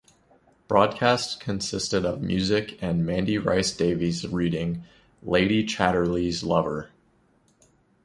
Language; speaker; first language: English; native; English